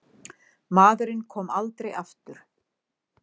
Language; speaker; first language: Icelandic; native; Icelandic